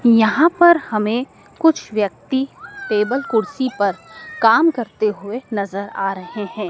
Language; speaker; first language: Hindi; native; Hindi